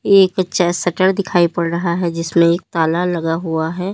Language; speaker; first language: Hindi; native; Hindi